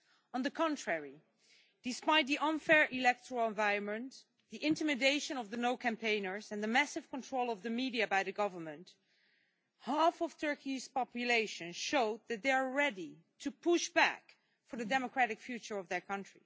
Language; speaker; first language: English; non-native, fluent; Dutch